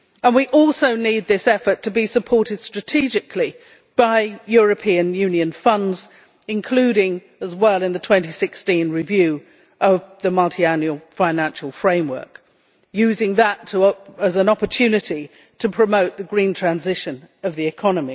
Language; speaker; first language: English; native; English